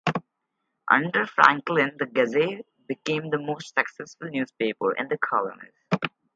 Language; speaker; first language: English; non-native, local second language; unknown